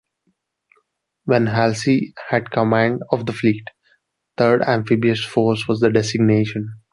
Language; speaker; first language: English; non-native, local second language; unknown